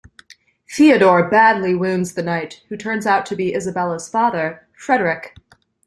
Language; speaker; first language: English; native; English